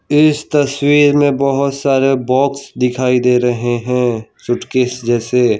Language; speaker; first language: Hindi; non-native, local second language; Gujarati